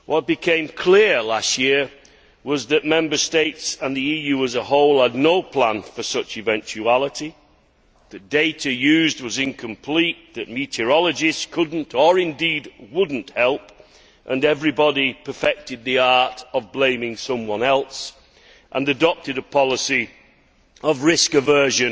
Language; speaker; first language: English; native; English